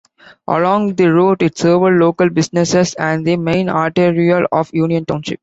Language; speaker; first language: English; non-native, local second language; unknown